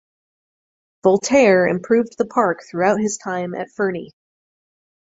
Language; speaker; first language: English; native; English